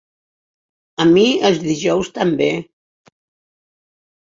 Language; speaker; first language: Catalan; non-native, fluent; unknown